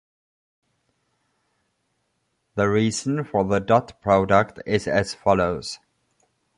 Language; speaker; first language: English; non-native, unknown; German